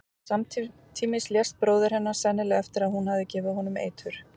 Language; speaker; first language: Icelandic; native; Icelandic